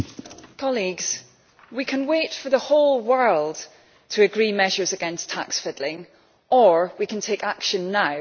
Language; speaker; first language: English; native; English